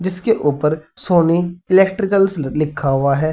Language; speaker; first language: Hindi; native; Hindi